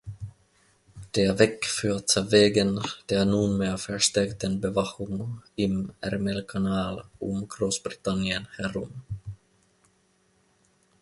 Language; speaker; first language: German; non-native, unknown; Finnish